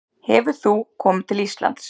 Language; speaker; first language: Icelandic; native; Icelandic